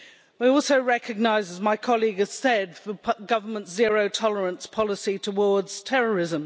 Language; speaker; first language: English; native; English